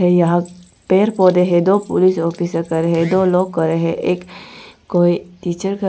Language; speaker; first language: Hindi; non-native, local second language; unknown